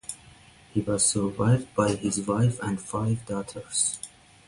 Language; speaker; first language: English; non-native, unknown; Persian